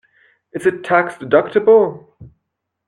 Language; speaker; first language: English; non-native, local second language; French